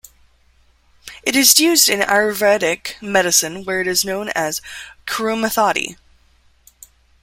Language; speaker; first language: English; native; English